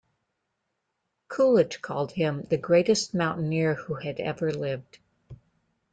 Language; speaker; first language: English; native; English